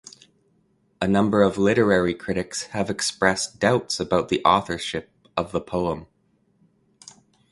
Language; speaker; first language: English; native; English